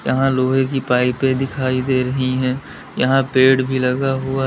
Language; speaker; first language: Hindi; native; Hindi